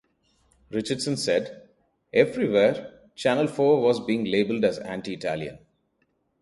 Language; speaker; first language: English; non-native, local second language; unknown